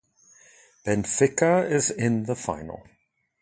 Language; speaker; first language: English; native; English